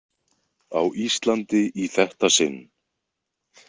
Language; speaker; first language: Icelandic; native; Icelandic